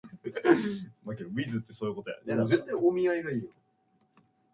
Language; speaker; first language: English; non-native, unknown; Japanese